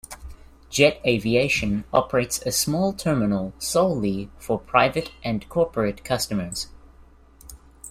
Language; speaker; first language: English; native; English